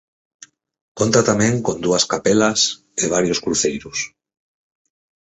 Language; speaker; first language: Galician; native; Galician